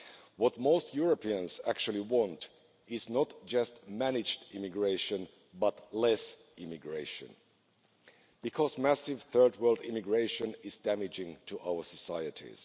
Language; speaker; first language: English; non-native, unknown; Finnish